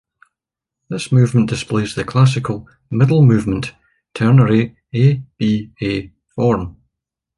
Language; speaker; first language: English; native; English